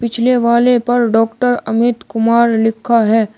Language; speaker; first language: Hindi; native; Hindi